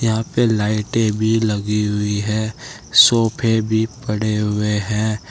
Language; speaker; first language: Hindi; native; Hindi